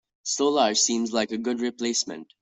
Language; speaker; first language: English; non-native, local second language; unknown